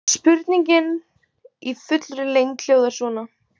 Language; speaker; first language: Icelandic; native; Icelandic